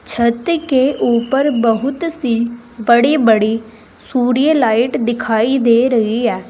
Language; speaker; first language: Hindi; native; Hindi